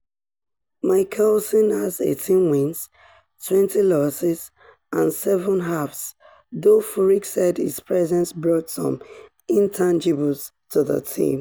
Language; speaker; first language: English; non-native, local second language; Yoruba